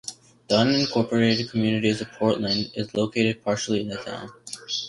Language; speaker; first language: English; native; English